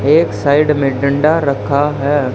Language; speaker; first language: Hindi; native; Hindi